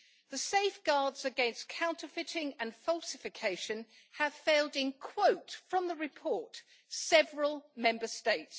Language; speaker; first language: English; native; English